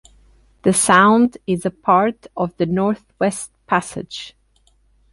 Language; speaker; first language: English; non-native, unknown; Portuguese